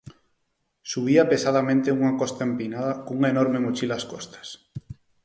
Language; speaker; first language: Galician; non-native, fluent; Spanish